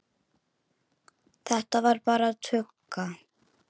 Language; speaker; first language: Icelandic; native; Icelandic